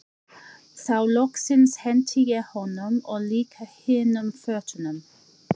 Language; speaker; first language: Icelandic; non-native, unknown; English